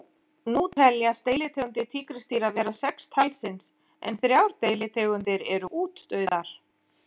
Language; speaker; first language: Icelandic; native; Icelandic